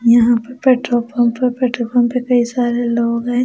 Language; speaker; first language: Hindi; non-native, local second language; Punjabi